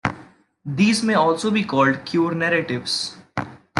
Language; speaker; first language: English; non-native, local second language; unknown